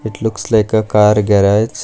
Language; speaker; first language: English; non-native, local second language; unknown